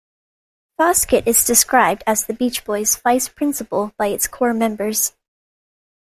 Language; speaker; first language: English; native; English